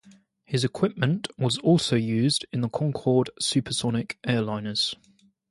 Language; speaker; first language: English; native; English